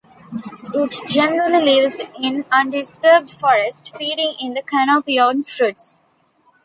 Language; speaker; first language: English; non-native, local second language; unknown